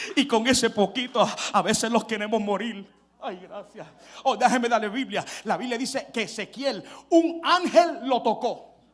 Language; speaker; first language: Spanish; early bilingual, heritage; Spanish